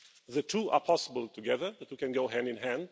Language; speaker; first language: English; non-native, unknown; Romanian